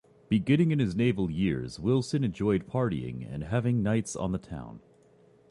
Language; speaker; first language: English; native; English